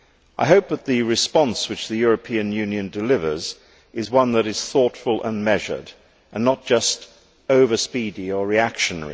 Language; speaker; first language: English; native; English